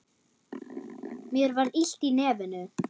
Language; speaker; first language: Icelandic; non-native, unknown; German